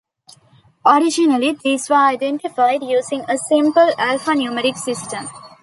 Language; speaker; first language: English; non-native, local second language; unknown